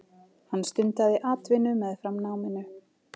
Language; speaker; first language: Icelandic; native; Icelandic